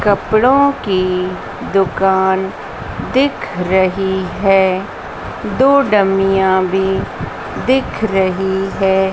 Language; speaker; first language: Hindi; native; Hindi